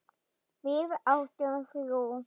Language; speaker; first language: Icelandic; non-native, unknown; German